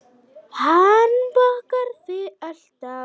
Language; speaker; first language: Icelandic; non-native, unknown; Polish